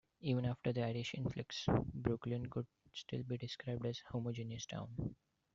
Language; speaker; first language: English; non-native, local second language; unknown